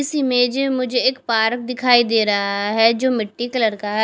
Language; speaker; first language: Hindi; non-native, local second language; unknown